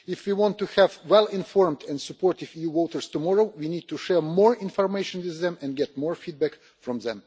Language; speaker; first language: English; non-native, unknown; Russian